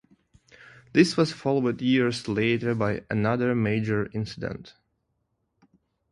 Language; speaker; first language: English; non-native, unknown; Russian